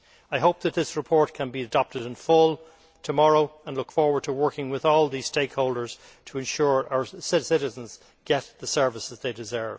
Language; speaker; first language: English; native; English